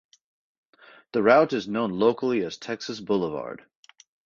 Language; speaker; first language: English; native; English